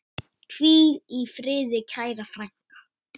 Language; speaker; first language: Icelandic; native; Icelandic